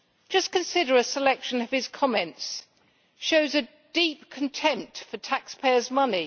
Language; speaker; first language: English; native; English